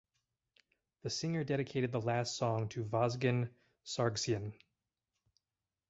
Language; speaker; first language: English; native; English